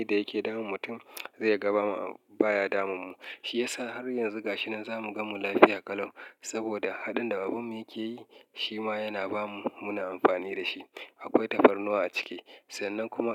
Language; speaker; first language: Hausa; native; Hausa